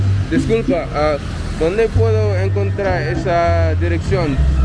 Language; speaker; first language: Spanish; non-native, fluent; English